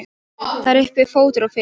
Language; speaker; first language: Icelandic; non-native, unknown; Polish